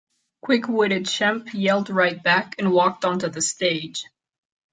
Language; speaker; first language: English; non-native, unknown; Catalan